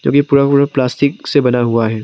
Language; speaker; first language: Hindi; non-native, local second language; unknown